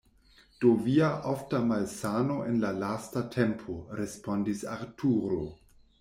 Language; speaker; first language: Esperanto; non-native, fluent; German